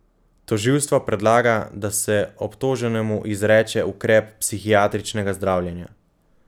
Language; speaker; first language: Slovenian; native; Slovenian